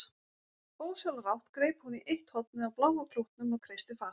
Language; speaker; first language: Icelandic; native; Icelandic